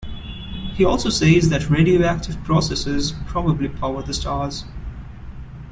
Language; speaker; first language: English; non-native, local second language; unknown